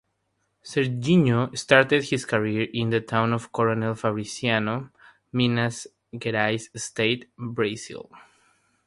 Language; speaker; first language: English; non-native, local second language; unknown